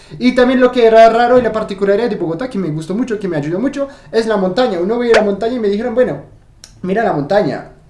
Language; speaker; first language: Spanish; non-native, fluent; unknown